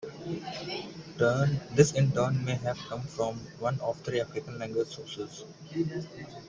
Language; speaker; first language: English; native; English